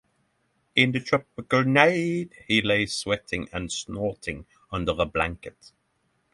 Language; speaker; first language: English; non-native, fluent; Norwegian